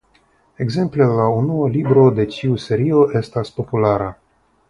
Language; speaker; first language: Esperanto; non-native, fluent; Russian